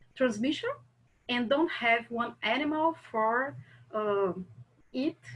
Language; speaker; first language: English; non-native, learner; Portuguese